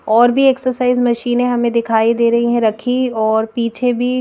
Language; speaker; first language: Hindi; native; Hindi